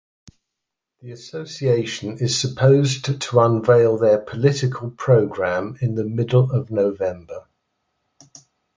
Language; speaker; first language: English; native; English